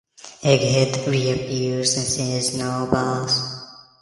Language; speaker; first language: English; non-native, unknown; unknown